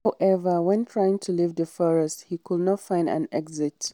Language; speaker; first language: English; non-native, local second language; Hausa